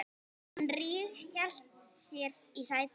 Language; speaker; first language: Icelandic; native; Icelandic